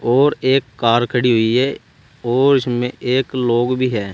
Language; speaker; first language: Hindi; native; Hindi